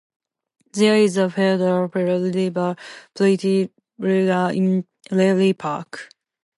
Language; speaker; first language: English; non-native, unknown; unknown